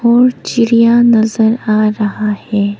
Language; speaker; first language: Hindi; non-native, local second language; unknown